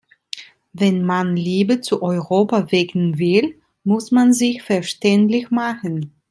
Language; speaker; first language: German; non-native, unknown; Italian